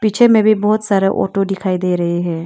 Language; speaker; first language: Hindi; non-native, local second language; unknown